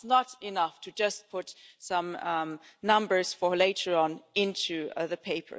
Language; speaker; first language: English; non-native, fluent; German